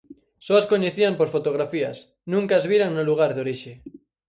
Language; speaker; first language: Galician; native; Galician